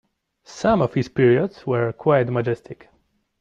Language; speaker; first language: English; non-native, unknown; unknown